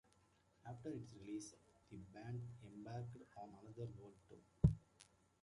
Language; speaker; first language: English; native; English